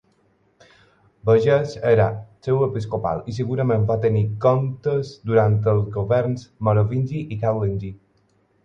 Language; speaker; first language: Catalan; non-native, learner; Spanish